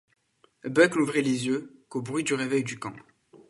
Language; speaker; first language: French; non-native, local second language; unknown